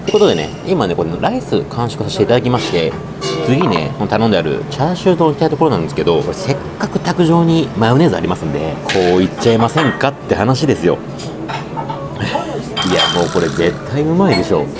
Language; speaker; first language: Japanese; native; Japanese